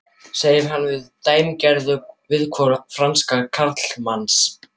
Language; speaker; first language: Icelandic; non-native, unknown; German